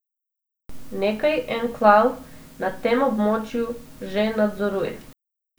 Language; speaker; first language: Slovenian; non-native, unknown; Macedonian